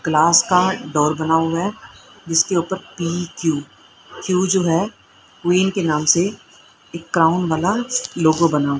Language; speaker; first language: Hindi; native; Hindi